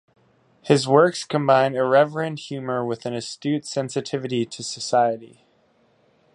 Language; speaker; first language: English; native; English